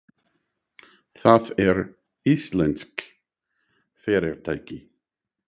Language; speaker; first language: Icelandic; non-native, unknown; English